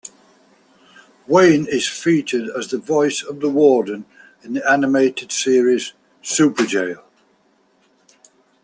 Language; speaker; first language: English; native; English